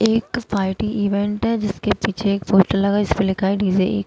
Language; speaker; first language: Hindi; native; Hindi